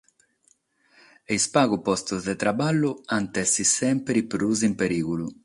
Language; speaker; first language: Sardinian; non-native, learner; Catalan